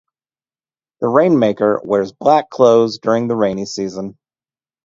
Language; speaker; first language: English; native; English